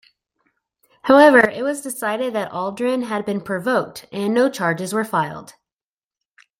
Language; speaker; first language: English; native; English